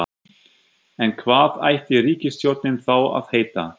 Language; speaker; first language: Icelandic; non-native, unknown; German